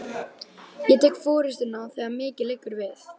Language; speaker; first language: Icelandic; native; Icelandic